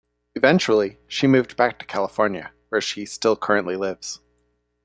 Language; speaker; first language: English; native; English